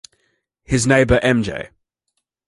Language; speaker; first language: English; native; English